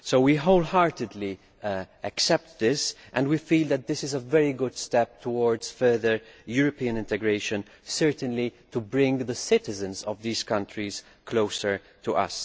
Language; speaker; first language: English; non-native, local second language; Maltese